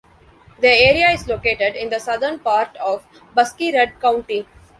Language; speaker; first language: English; non-native, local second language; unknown